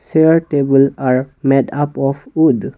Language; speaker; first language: English; non-native, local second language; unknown